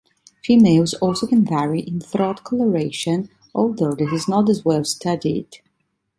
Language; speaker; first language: English; non-native, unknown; Italian